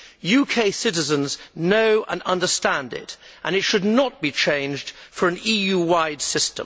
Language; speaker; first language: English; native; English